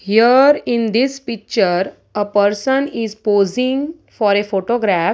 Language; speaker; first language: English; non-native, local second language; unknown